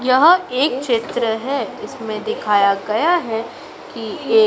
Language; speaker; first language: Hindi; native; Hindi